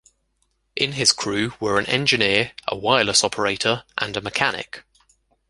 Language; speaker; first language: English; native; English